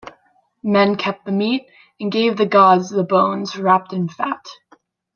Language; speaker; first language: English; native; English